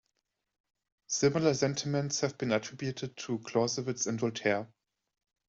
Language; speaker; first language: English; non-native, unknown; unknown